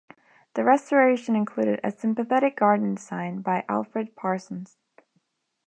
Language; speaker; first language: English; non-native, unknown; Spanish